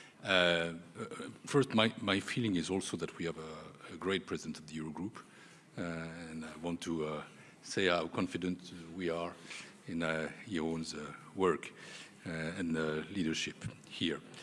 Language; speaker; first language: English; non-native, fluent; French